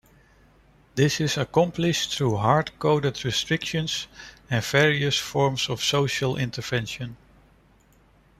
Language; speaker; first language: English; non-native, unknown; Dutch